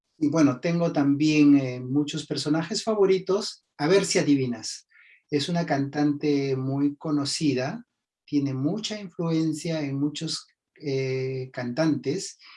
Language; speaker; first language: Spanish; native; Spanish